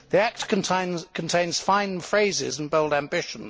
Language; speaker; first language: English; native; English